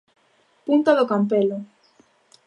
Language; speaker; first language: Galician; native; Galician